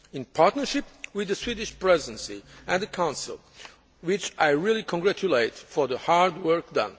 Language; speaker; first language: English; non-native, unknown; Portuguese